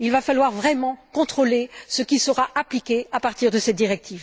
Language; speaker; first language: French; native; French